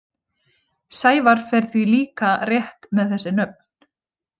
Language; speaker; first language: Icelandic; native; Icelandic